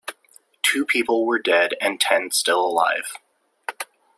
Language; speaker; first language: English; native; English